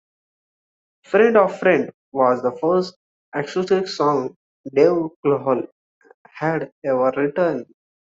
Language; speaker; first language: English; non-native, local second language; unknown